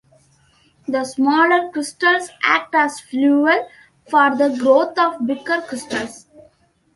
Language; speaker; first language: English; non-native, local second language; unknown